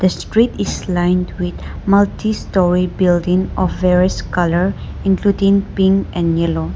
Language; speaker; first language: English; non-native, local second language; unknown